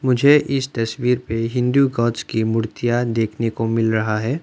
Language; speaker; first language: Hindi; non-native, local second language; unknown